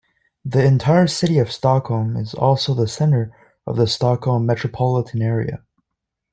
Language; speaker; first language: English; native; English